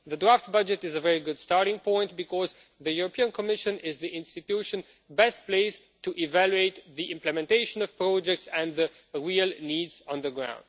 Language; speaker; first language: English; non-native, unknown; Romanian